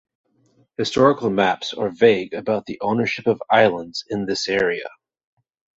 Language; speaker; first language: English; native; English